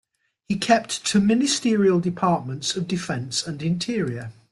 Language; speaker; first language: English; native; English